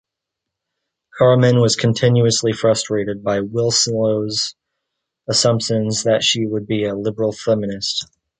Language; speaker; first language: English; native; English